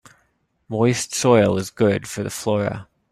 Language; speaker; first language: English; native; English